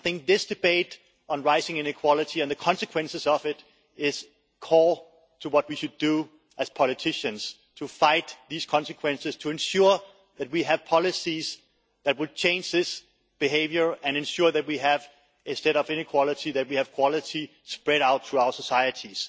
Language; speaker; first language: English; non-native, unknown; Danish